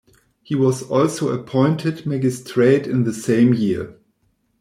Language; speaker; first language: English; non-native, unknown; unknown